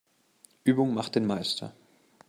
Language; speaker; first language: German; native; German